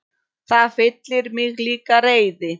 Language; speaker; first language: Icelandic; non-native, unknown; Polish